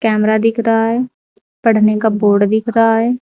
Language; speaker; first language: Hindi; native; Hindi